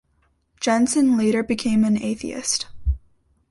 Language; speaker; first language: English; native; English